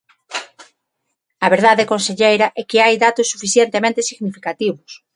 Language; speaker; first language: Galician; non-native, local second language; Spanish